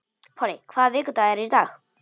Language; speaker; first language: Icelandic; non-native, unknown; Polish